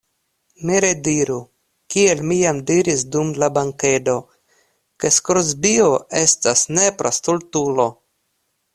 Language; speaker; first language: Esperanto; non-native, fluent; Russian